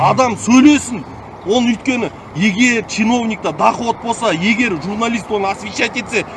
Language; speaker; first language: Russian; non-native, local second language; Kazakh